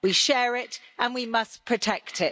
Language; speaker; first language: English; native; English